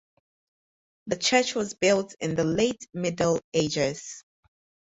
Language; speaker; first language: English; native; English